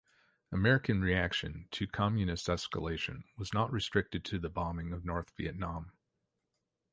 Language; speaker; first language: English; native; English